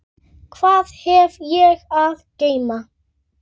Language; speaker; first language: Icelandic; native; Icelandic